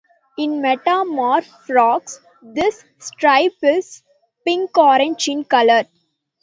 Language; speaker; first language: English; non-native, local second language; Tamil